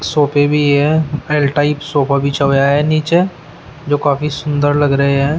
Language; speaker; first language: Hindi; native; Hindi